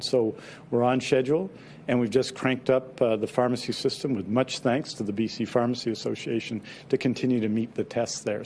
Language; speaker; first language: English; native; English